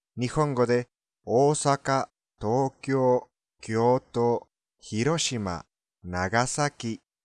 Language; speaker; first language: Japanese; non-native, fluent; Spanish